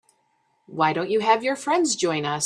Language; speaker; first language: English; native; English